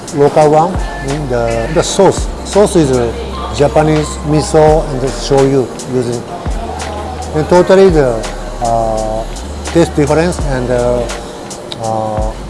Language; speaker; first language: English; non-native, fluent; Japanese